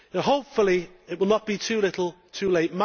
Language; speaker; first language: English; native; English